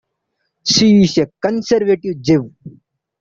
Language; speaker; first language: English; non-native, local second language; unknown